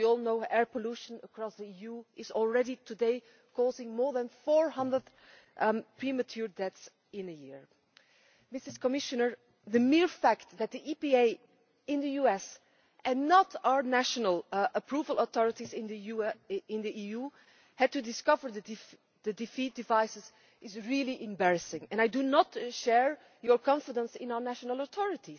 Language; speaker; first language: English; non-native, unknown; Dutch